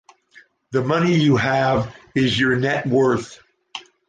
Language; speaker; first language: English; native; English